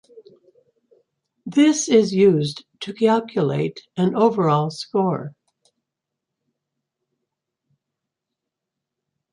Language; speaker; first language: English; native; English